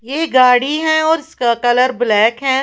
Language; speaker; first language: Hindi; non-native, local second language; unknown